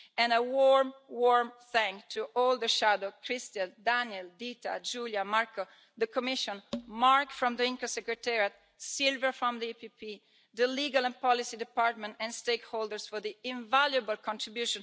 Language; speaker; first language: English; non-native, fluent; Italian